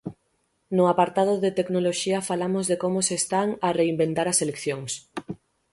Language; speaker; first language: Galician; native; Galician